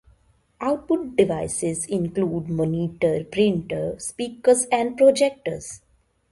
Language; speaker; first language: English; non-native, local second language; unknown